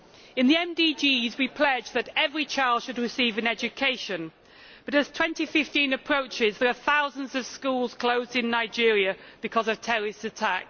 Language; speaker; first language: English; native; English